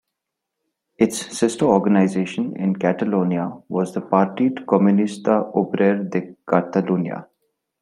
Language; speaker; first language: English; non-native, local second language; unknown